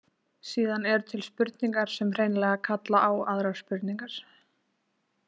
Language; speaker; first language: Icelandic; native; Icelandic